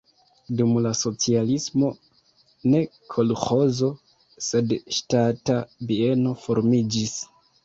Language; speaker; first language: Esperanto; non-native, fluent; Kinyarwanda